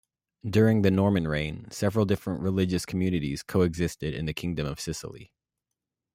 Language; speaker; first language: English; native; English